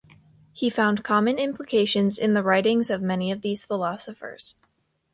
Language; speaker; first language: English; native; English